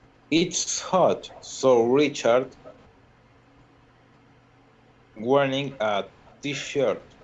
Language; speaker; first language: English; non-native, learner; Spanish